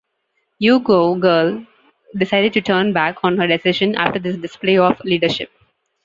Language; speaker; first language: English; non-native, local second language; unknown